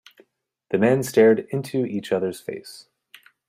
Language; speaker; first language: English; native; English